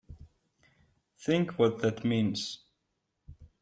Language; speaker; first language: English; non-native, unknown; Georgian